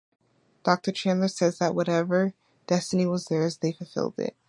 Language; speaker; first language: English; native; English